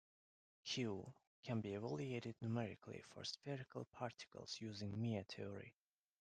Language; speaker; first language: English; non-native, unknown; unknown